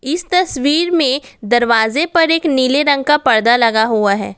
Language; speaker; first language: Hindi; non-native, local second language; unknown